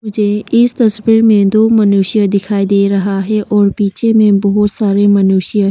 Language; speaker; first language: Hindi; non-native, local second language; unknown